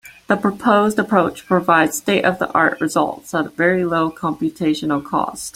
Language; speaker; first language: English; native; English